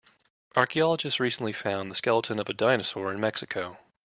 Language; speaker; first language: English; native; English